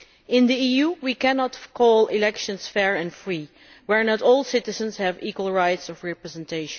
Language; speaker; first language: English; non-native, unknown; Dutch